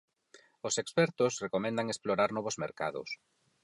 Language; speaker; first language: Galician; non-native, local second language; Spanish